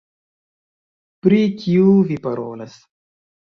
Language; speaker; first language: Esperanto; non-native, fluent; Chinese